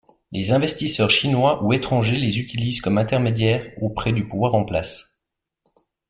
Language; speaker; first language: French; native; French